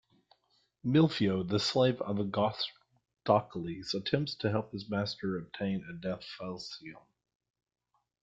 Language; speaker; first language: English; native; English